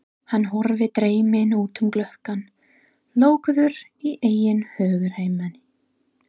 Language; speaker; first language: Icelandic; non-native, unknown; English